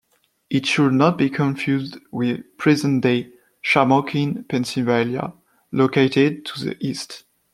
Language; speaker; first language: English; non-native, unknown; French